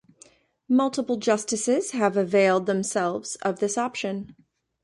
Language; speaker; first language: English; native; English